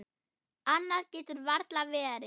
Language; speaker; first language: Icelandic; non-native, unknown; German